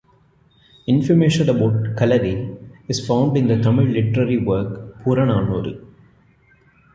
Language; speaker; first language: English; non-native, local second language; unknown